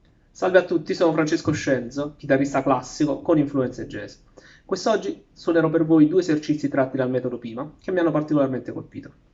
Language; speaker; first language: Italian; native; Italian